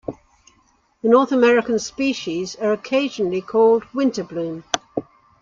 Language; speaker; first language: English; native; English